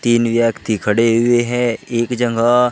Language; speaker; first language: Hindi; native; Hindi